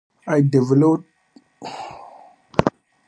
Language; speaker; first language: English; native; English